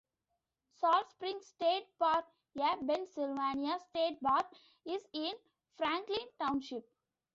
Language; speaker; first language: English; non-native, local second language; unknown